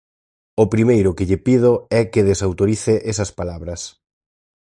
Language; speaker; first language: Galician; native; Galician